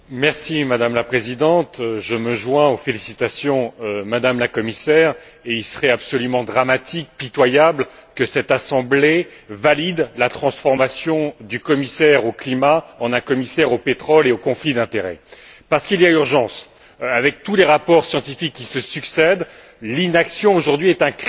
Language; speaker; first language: French; native; French